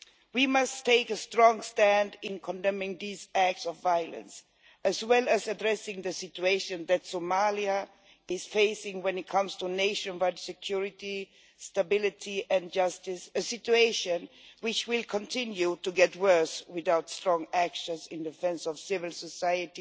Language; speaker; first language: English; non-native, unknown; Swedish